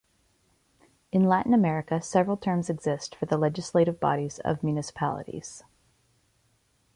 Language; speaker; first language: English; native; English